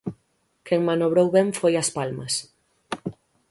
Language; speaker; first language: Galician; native; Galician